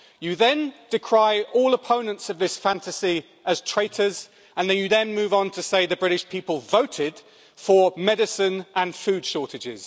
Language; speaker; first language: English; native; English